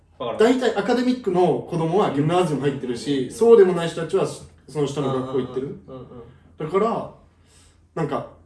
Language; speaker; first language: Japanese; early bilingual, heritage; Japanese